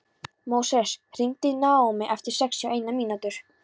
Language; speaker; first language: Icelandic; non-native, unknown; Polish